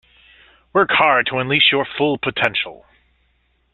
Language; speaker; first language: English; native; English